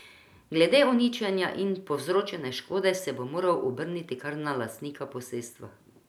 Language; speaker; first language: Slovenian; non-native, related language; Croatian